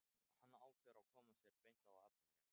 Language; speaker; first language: Icelandic; non-native, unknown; Thai